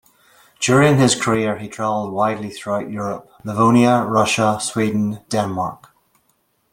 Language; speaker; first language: English; native; English